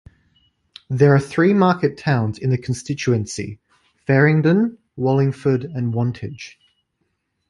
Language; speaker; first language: English; native; English